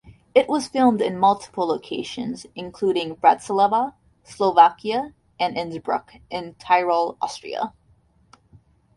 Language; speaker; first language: English; native; English